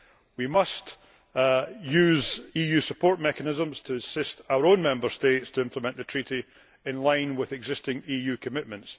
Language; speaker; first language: English; native; English